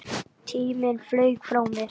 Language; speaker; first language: Icelandic; native; Icelandic